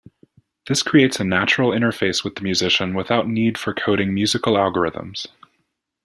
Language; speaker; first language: English; native; English